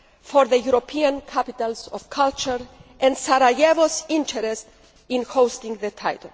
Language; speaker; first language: English; non-native, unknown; Greek